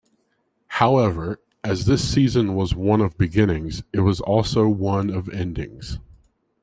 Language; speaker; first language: English; native; English